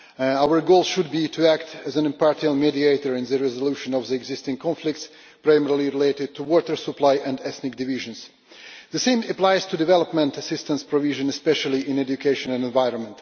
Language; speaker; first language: English; non-native, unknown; Russian